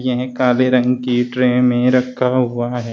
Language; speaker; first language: Hindi; native; Hindi